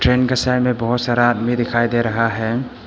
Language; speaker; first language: Hindi; early bilingual, other home language; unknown